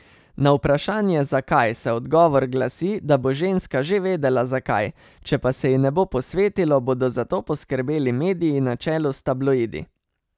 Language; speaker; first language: Slovenian; native; Slovenian